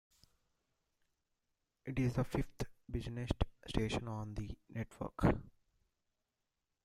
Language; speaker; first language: English; non-native, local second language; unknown